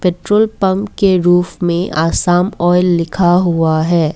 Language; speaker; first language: Hindi; non-native, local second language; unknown